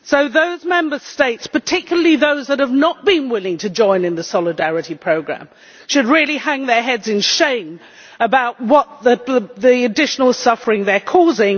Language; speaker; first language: English; native; English